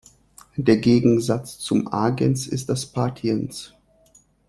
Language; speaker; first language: German; non-native, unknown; Russian